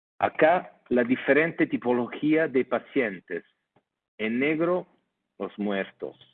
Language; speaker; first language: Spanish; non-native, fluent; Italian